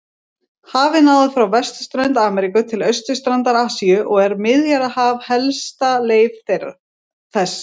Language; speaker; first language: Icelandic; native; Icelandic